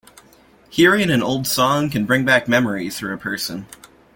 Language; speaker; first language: English; native; English